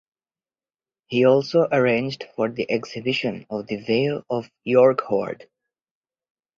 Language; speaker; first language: English; non-native, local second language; Bangla